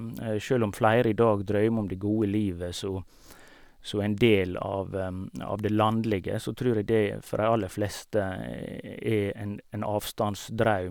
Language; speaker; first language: Norwegian; native; Norwegian